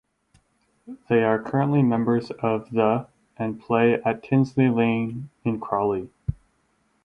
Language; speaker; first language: English; native; English